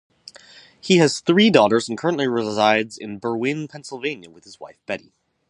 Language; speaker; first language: English; native; English